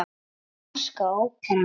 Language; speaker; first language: Icelandic; native; Icelandic